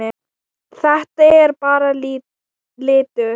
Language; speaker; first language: Icelandic; non-native, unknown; Thai